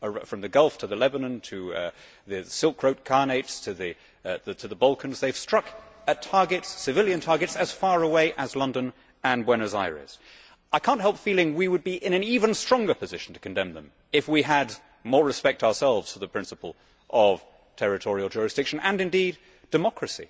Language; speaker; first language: English; native; English